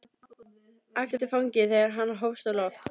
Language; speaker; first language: Icelandic; native; Icelandic